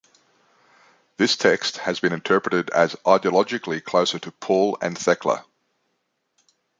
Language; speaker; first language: English; native; English